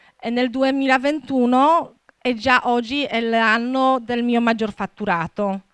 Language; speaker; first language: Italian; non-native, fluent; Polish